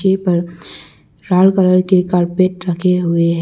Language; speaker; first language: Hindi; non-native, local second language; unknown